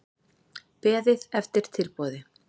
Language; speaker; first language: Icelandic; native; Icelandic